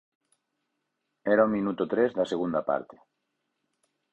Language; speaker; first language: Galician; native; Galician